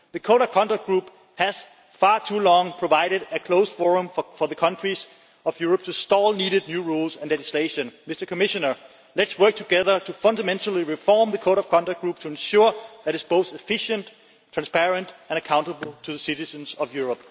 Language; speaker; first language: English; non-native, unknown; Danish